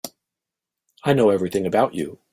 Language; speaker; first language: English; native; English